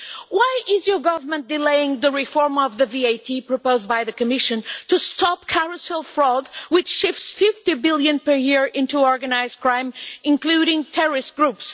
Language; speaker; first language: English; non-native, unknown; Portuguese